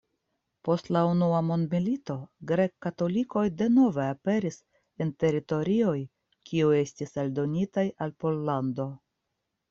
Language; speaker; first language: Esperanto; non-native, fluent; Russian